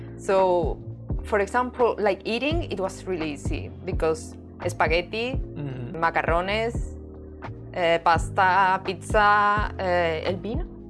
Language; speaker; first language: English; non-native, fluent; Spanish